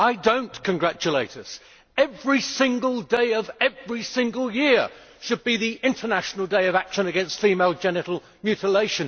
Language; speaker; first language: English; native; English